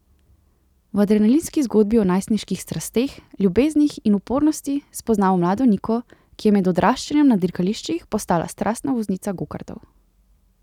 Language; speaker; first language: Slovenian; native; Slovenian